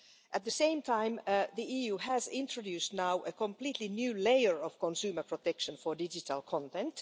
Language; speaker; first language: English; non-native, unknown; Finnish